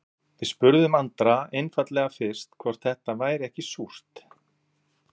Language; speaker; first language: Icelandic; native; Icelandic